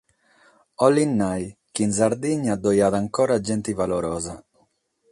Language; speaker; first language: Sardinian; non-native, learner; Catalan